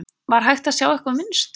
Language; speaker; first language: Icelandic; native; Icelandic